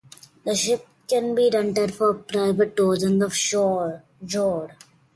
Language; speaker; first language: English; non-native, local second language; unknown